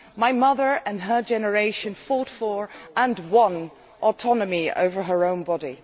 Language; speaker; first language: English; non-native, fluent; Dutch